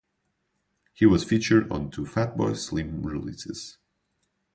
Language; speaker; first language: English; non-native, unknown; Portuguese